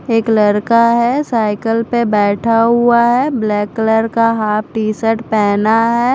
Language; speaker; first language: Hindi; non-native, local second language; Punjabi